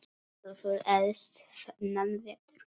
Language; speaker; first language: Icelandic; non-native, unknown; Polish